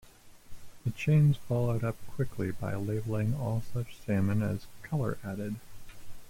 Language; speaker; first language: English; native; English